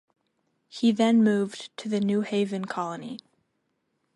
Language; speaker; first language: English; native; English